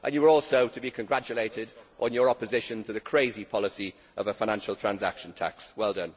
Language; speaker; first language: English; native; English